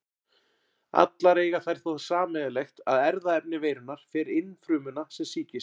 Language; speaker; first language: Icelandic; native; Icelandic